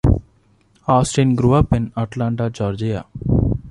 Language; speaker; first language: English; non-native, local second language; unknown